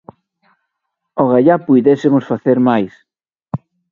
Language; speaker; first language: Galician; native; Galician